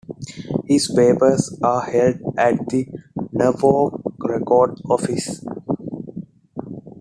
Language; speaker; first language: English; non-native, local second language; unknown